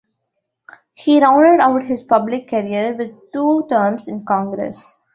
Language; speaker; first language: English; non-native, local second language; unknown